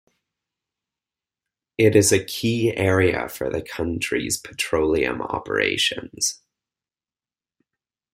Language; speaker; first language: English; native; English